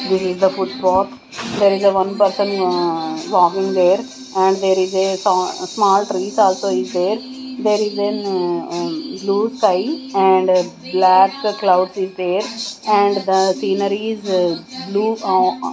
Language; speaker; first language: English; non-native, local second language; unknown